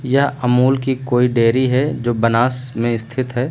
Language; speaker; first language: Hindi; native; Hindi